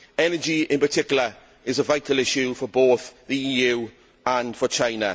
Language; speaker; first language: English; native; English